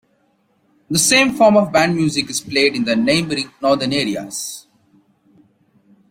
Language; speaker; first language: English; non-native, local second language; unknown